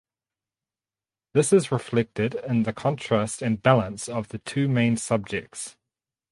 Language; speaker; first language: English; native; English